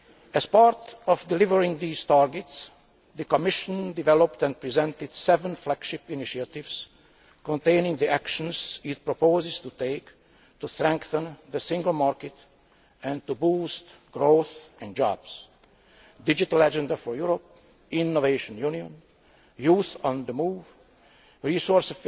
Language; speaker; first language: English; non-native, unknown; Hungarian